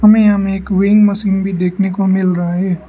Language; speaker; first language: Hindi; non-native, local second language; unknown